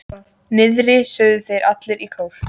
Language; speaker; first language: Icelandic; native; Icelandic